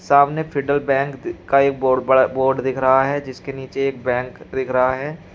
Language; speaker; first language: Hindi; native; Hindi